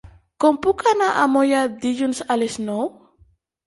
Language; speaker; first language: Catalan; non-native, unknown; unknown